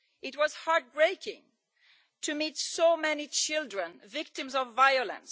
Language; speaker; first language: English; non-native, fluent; Italian